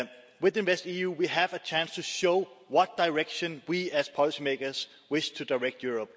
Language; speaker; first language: English; non-native, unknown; Danish